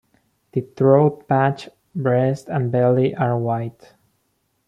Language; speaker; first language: English; non-native, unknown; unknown